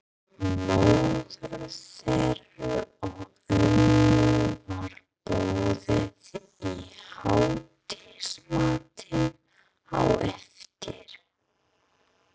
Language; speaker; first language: Icelandic; non-native, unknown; English